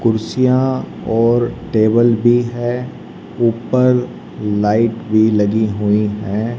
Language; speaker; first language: Hindi; native; Hindi